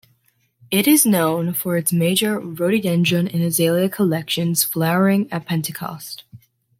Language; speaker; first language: English; native; English